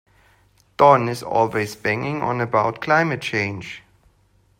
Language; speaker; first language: English; non-native, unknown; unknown